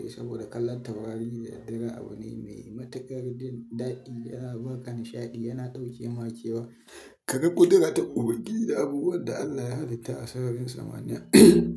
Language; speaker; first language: Hausa; native; Hausa